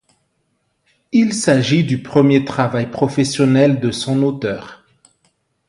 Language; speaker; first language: French; non-native, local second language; Malagasy